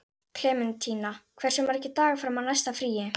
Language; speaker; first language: Icelandic; native; Icelandic